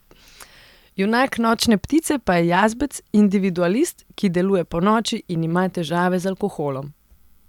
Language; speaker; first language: Slovenian; non-native, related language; Serbian